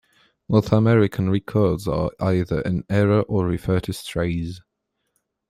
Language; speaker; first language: English; non-native, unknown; Polish